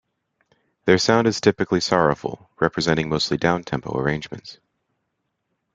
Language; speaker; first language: English; native; English